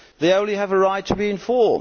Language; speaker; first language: English; non-native, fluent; Dutch